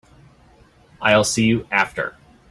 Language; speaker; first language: English; native; English